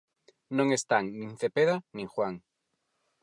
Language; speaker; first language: Galician; non-native, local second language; Spanish